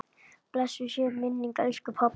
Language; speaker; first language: Icelandic; native; Icelandic